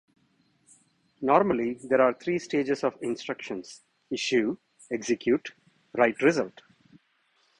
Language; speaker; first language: English; non-native, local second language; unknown